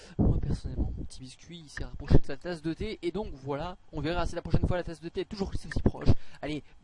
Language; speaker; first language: French; native; French